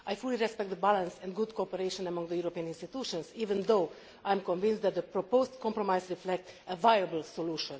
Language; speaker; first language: English; non-native, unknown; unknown